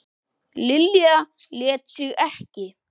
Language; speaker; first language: Icelandic; native; Icelandic